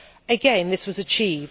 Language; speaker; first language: English; native; English